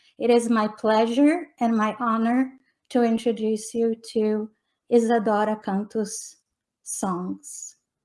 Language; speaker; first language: English; non-native, fluent; Portuguese